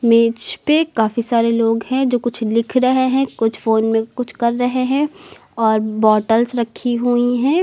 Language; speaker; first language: Hindi; native; Hindi